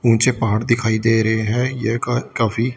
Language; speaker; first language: Hindi; native; Hindi